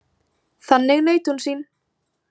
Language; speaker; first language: Icelandic; native; Icelandic